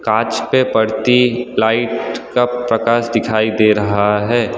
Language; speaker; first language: Hindi; non-native, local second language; Gujarati